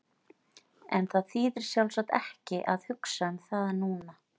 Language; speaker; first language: Icelandic; native; Icelandic